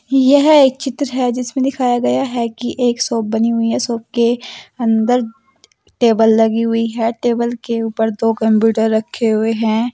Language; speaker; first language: Hindi; native; Hindi